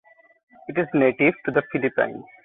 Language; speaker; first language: English; non-native, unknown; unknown